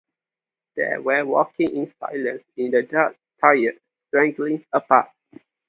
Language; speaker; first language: English; non-native, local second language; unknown